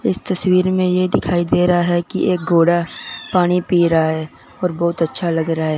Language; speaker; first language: Hindi; non-native, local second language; Punjabi